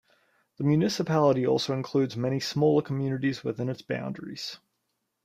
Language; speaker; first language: English; native; English